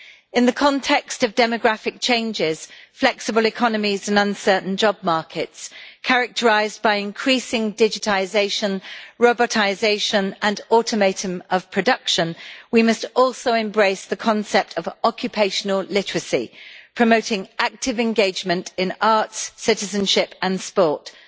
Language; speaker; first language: English; native; English